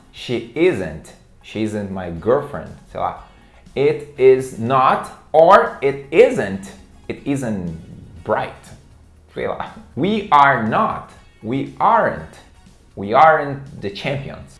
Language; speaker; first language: English; non-native, fluent; Portuguese